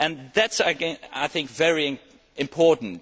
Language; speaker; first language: English; non-native, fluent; Dutch